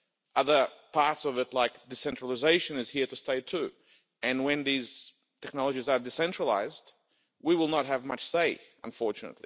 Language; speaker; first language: English; non-native, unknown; Lithuanian